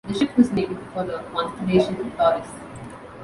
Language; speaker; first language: English; non-native, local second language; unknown